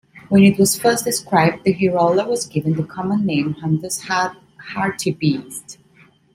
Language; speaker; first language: English; non-native, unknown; Italian